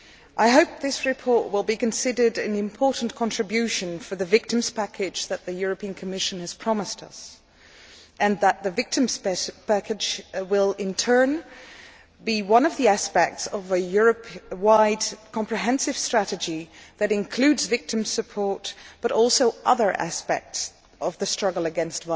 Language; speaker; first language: English; non-native, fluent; Dutch